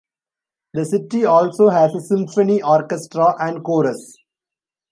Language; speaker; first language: English; non-native, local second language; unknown